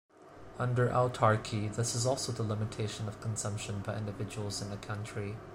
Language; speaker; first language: English; non-native, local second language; Cantonese